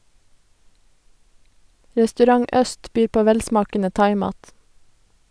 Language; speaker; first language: Norwegian; native; Norwegian